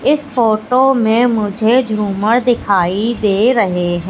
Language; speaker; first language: Hindi; native; Hindi